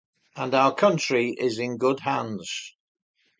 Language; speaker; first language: English; native; English